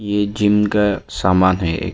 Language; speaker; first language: Hindi; non-native, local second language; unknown